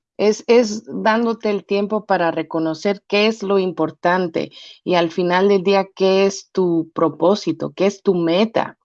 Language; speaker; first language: Spanish; early bilingual, heritage; Spanish